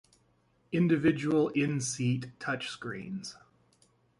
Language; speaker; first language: English; native; English